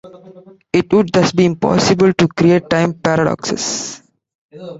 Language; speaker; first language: English; non-native, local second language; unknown